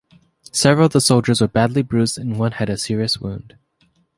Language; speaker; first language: English; native; English